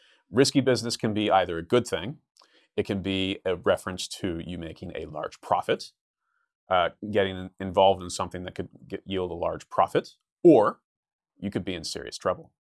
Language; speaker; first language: English; native; English